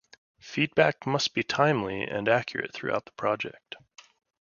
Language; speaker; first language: English; native; English